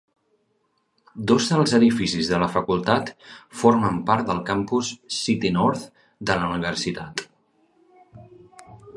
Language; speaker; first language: Catalan; native; Catalan